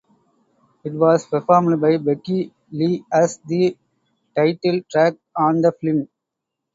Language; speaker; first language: English; non-native, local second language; Tamil